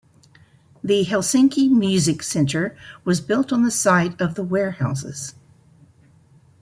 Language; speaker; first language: English; native; English